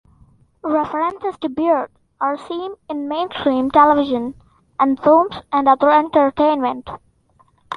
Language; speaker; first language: English; non-native, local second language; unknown